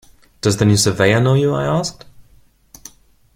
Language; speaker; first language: English; non-native, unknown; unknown